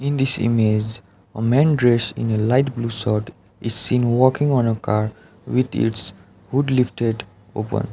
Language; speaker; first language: English; non-native, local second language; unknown